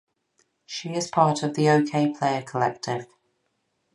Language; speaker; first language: English; native; English